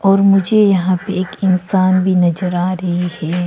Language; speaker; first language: Hindi; non-native, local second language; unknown